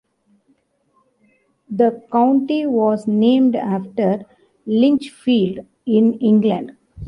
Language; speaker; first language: English; non-native, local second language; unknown